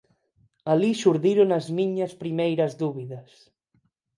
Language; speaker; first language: Galician; non-native, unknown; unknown